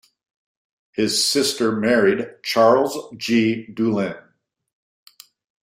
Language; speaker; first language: English; native; English